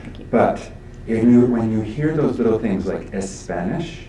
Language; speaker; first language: English; native; English